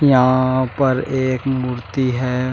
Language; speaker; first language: Hindi; native; Hindi